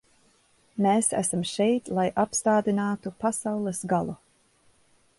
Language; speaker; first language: Latvian; early bilingual, heritage; Latvian